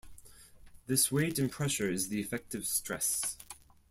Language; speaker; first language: English; non-native, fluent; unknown